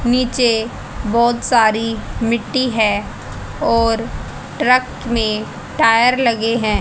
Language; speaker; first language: Hindi; native; Hindi